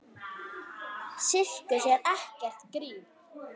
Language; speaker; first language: Icelandic; native; Icelandic